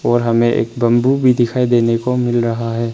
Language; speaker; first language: Hindi; non-native, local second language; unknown